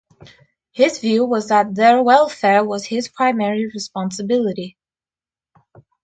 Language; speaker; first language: English; non-native, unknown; Russian